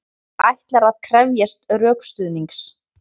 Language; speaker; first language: Icelandic; native; Icelandic